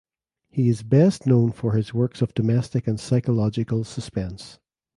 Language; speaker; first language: English; native; English